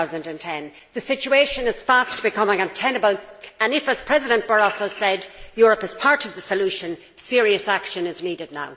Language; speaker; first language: English; native; English